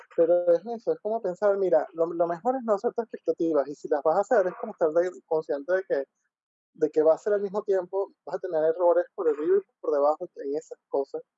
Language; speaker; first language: Spanish; native; Spanish